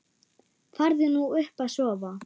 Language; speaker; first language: Icelandic; non-native, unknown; German